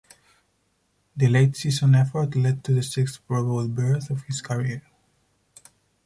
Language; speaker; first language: English; non-native, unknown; Spanish